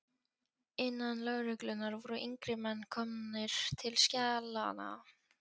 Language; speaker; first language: Icelandic; non-native, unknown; Polish